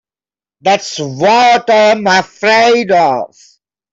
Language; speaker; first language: English; non-native, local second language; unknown